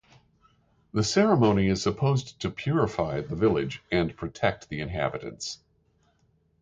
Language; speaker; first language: English; native; English